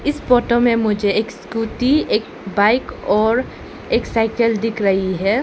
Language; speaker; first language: Hindi; non-native, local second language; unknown